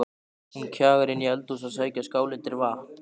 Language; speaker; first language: Icelandic; native; Icelandic